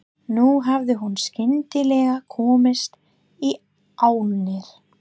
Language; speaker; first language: Icelandic; non-native, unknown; English